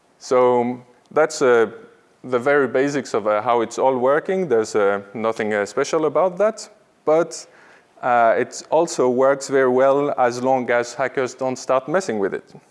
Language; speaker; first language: English; non-native, fluent; French